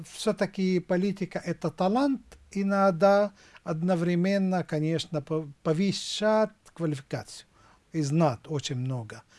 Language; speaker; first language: Russian; non-native, fluent; Arabic